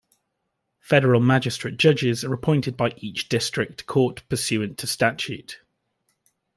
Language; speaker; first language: English; native; English